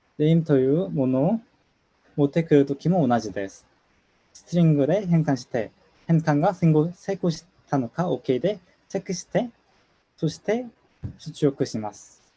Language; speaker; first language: Japanese; non-native, fluent; Korean